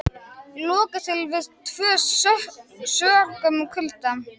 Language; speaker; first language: Icelandic; native; Icelandic